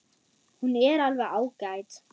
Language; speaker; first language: Icelandic; non-native, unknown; German